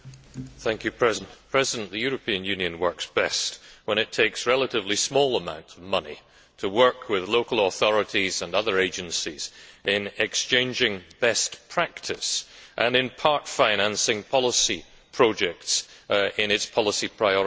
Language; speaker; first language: English; native; English